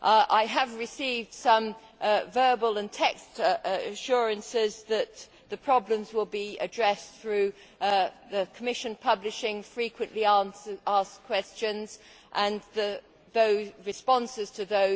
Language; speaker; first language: English; native; English